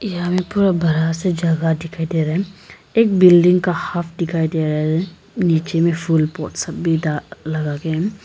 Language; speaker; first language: Hindi; non-native, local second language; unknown